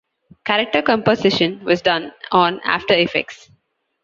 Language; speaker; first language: English; non-native, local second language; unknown